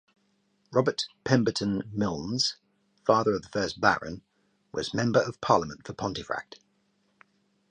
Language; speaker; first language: English; native; English